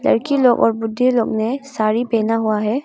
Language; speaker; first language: Hindi; non-native, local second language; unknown